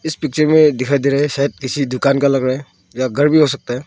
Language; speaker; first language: Hindi; early bilingual, other home language; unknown